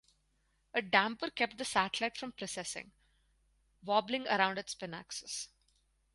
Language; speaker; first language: English; non-native, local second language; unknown